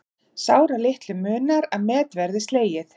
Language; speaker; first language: Icelandic; native; Icelandic